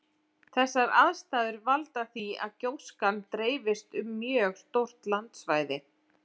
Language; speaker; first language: Icelandic; native; Icelandic